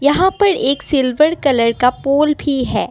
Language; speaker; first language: Hindi; non-native, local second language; Assamese